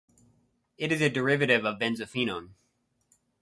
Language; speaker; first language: English; native; English